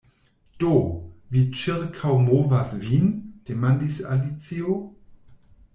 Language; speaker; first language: Esperanto; non-native, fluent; German